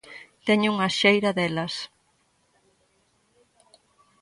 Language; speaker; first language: Galician; native; Galician